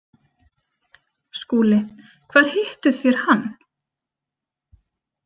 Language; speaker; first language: Icelandic; native; Icelandic